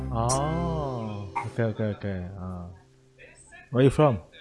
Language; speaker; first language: English; non-native, learner; Indonesian